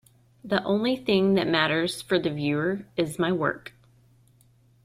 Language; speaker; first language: English; native; English